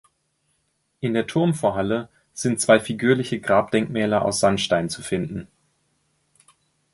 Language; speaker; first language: German; native; German